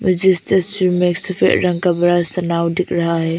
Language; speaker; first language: Hindi; non-native, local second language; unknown